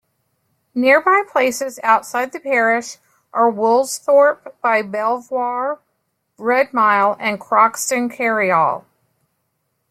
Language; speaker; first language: English; native; English